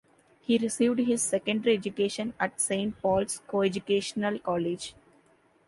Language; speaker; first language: English; non-native, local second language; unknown